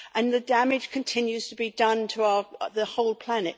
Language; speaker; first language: English; native; English